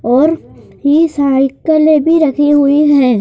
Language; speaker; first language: Hindi; native; Hindi